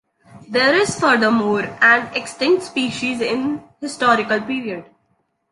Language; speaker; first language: English; non-native, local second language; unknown